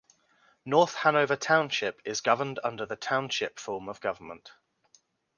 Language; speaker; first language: English; native; English